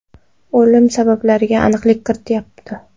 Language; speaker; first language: Uzbek; non-native, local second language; Kara-Kalpak